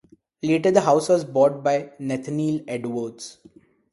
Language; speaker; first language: English; non-native, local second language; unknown